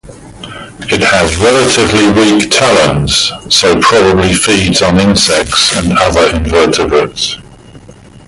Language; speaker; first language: English; native; English